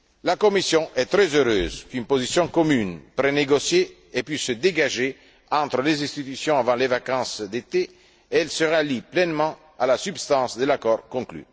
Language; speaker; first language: French; non-native, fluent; Italian